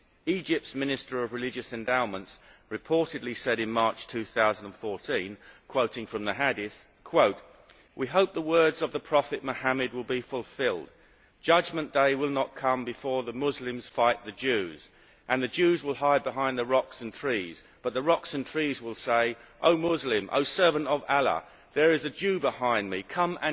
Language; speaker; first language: English; native; English